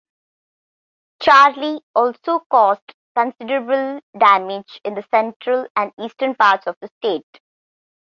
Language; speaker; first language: English; non-native, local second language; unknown